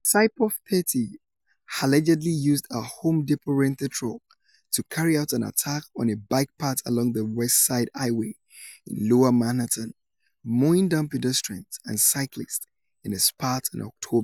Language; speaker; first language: English; non-native, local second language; Yoruba